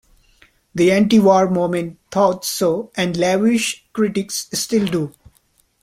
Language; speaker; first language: English; non-native, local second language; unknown